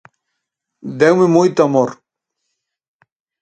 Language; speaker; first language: Galician; native; Galician